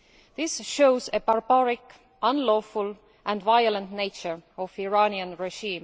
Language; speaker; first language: English; non-native, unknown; Estonian